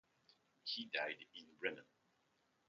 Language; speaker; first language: English; non-native, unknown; French